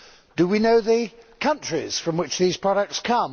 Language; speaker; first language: English; native; English